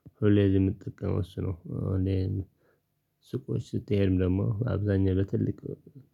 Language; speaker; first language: Amharic; non-native, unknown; Tigrinya